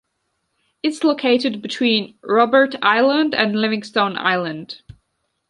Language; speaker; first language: English; non-native, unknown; Georgian